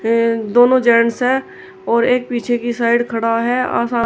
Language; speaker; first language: Hindi; native; Hindi